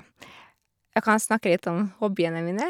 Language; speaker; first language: Norwegian; non-native, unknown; Hungarian